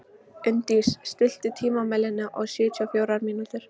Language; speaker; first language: Icelandic; non-native, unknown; Polish